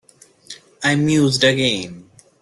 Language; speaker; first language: English; non-native, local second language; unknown